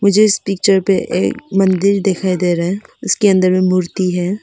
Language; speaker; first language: Hindi; non-native, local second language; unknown